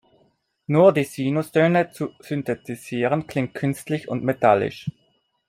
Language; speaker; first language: German; non-native, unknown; Italian